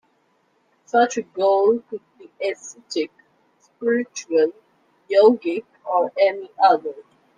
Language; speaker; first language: English; non-native, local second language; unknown